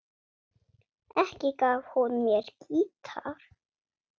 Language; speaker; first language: Icelandic; non-native, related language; Swedish